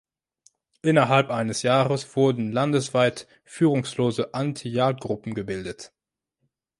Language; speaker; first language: German; non-native, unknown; French